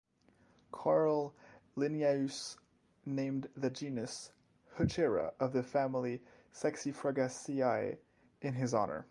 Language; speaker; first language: English; non-native, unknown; French